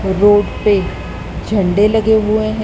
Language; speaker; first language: Hindi; native; Hindi